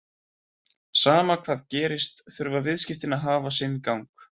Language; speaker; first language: Icelandic; native; Icelandic